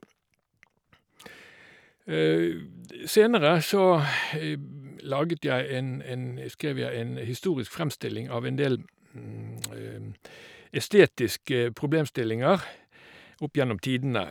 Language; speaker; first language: Norwegian; native; Norwegian